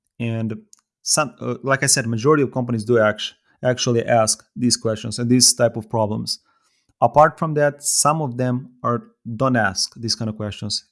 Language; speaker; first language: English; non-native, fluent; Serbian